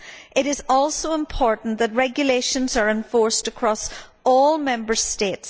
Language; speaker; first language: English; native; English